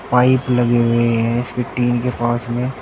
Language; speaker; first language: Hindi; native; Hindi